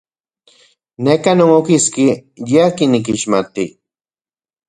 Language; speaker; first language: Central Puebla Nahuatl; non-native, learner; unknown